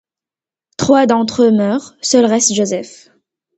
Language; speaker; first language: French; non-native, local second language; Arabic